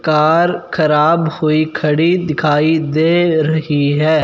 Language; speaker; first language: Hindi; non-native, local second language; Punjabi